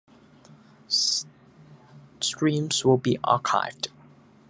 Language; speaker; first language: English; non-native, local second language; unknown